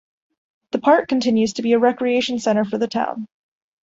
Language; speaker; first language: English; native; English